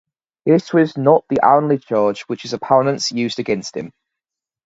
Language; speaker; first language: English; native; English